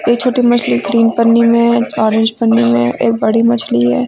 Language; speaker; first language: Hindi; native; Hindi